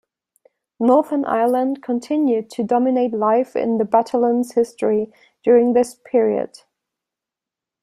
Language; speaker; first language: English; non-native, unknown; German